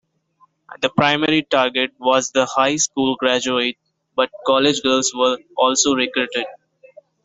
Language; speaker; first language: English; non-native, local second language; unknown